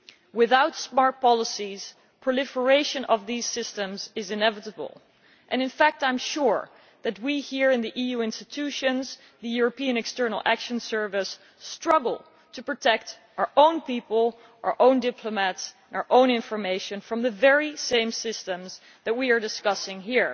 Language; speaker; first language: English; non-native, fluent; Dutch